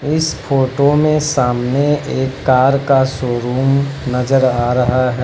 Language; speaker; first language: Hindi; native; Hindi